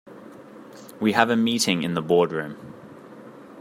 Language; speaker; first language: English; native; English